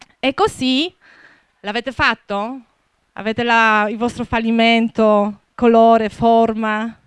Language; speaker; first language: Italian; non-native, fluent; Polish